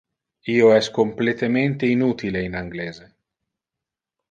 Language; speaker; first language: Interlingua; non-native, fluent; Italian